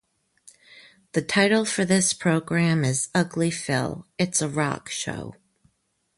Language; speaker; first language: English; native; English